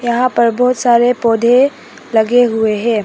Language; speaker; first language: Hindi; non-native, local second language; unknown